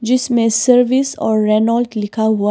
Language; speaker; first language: Hindi; early bilingual, other home language; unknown